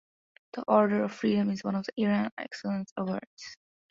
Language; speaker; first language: English; non-native, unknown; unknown